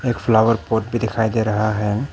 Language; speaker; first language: Hindi; early bilingual, other home language; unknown